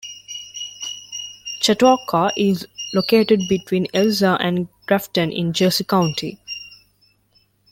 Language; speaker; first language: English; non-native, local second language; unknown